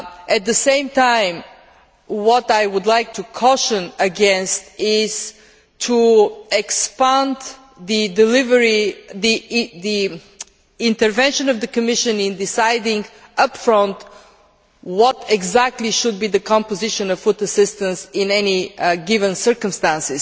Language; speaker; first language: English; non-native, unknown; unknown